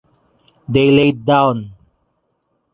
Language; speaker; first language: English; non-native, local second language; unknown